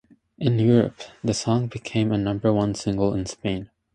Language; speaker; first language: English; native; English